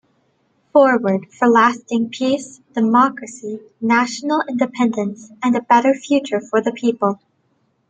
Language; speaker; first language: English; native; English